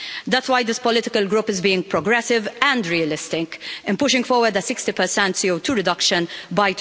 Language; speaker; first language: English; non-native, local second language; Maltese